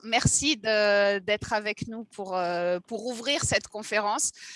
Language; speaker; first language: French; native; French